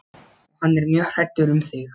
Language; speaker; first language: Icelandic; non-native, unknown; Polish